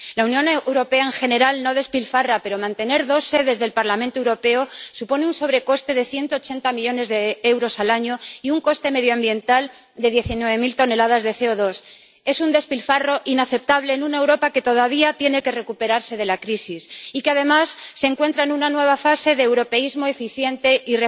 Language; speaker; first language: Spanish; native; Spanish